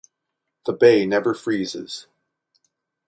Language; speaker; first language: English; native; English